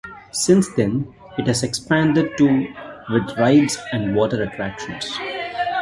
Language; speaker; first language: English; non-native, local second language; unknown